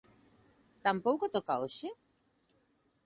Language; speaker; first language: Galician; native; Galician